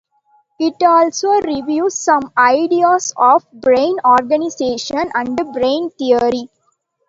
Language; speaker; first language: English; non-native, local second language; Tamil